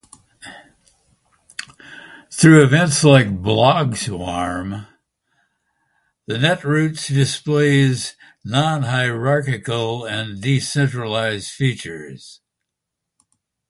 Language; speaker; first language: English; native; English